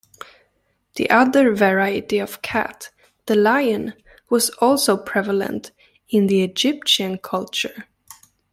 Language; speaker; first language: English; native; English